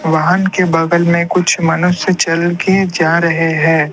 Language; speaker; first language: Hindi; non-native, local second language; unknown